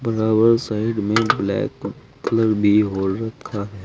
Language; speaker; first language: Hindi; native; Hindi